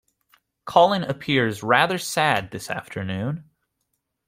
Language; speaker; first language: English; native; English